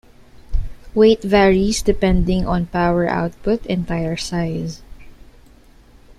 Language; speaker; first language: English; non-native, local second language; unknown